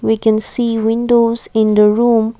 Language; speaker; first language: English; non-native, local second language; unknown